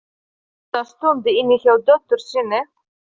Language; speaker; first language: Icelandic; non-native, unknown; Polish